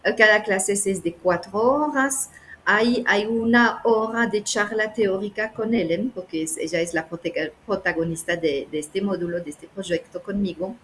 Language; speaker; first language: Spanish; non-native, fluent; French